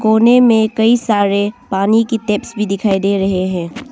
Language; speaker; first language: Hindi; non-native, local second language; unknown